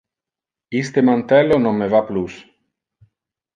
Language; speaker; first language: Interlingua; non-native, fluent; Italian